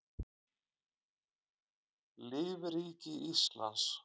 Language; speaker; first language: Icelandic; native; Icelandic